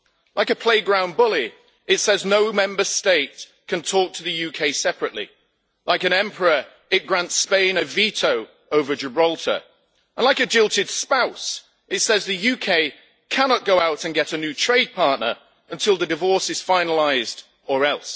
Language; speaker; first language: English; native; English